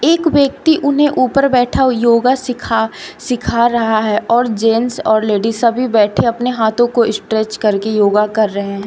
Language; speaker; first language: Hindi; native; Hindi